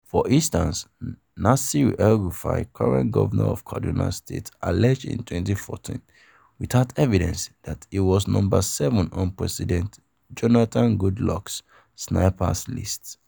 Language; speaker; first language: English; non-native, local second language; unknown